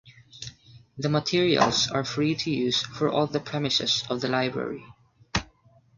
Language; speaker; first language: English; non-native, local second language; Filipino